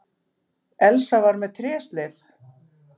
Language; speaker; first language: Icelandic; native; Icelandic